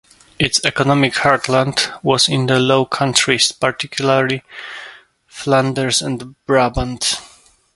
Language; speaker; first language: English; non-native, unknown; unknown